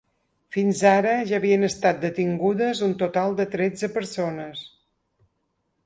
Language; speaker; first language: Catalan; native; Catalan